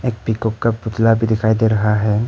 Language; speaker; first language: Hindi; non-native, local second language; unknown